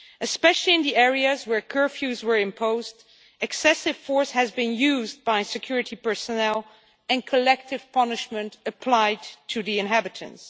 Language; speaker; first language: English; non-native, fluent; Dutch